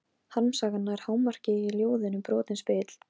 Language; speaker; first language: Icelandic; non-native, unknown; Polish